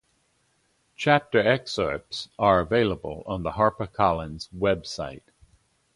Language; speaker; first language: English; native; English